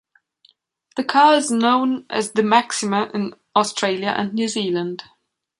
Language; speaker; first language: English; non-native, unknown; German